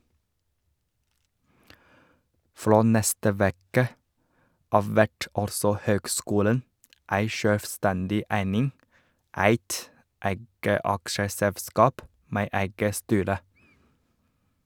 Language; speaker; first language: Norwegian; non-native, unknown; Chinese